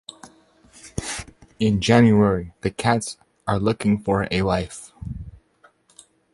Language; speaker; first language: English; native; English